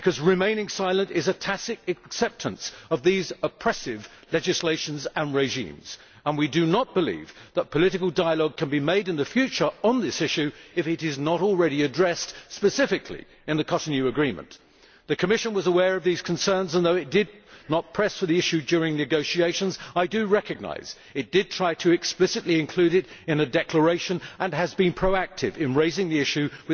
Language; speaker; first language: English; native; English